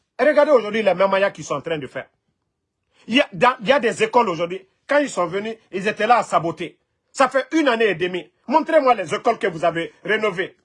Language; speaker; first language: French; non-native, local second language; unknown